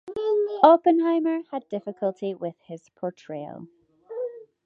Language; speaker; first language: English; native; English